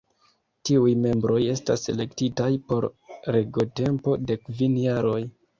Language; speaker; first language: Esperanto; non-native, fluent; Kinyarwanda